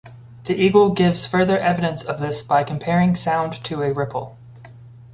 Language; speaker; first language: English; native; English